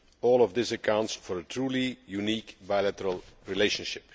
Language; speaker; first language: English; non-native, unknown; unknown